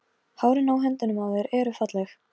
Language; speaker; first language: Icelandic; non-native, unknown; Polish